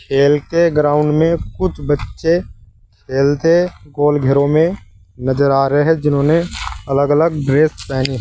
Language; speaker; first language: Hindi; native; Hindi